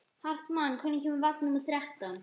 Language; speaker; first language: Icelandic; native; Icelandic